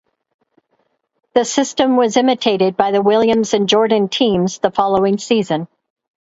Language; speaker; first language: English; native; English